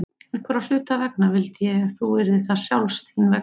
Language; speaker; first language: Icelandic; native; Icelandic